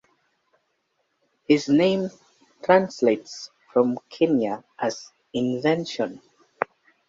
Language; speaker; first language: English; native; English